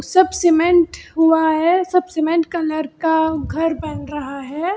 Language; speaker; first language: Hindi; non-native, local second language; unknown